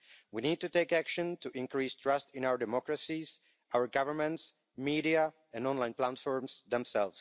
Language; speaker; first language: English; non-native, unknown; Czech